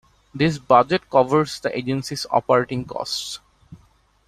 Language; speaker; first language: English; non-native, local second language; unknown